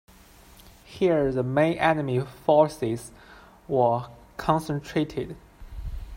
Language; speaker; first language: English; non-native, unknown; Chinese